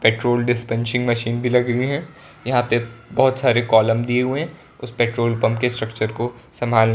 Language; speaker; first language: Hindi; non-native, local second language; Gujarati